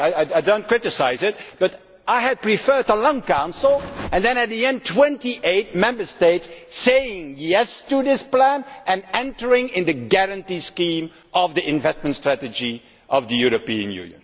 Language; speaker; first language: English; non-native, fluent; Dutch